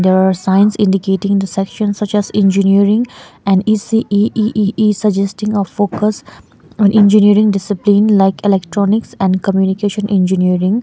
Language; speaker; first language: English; non-native, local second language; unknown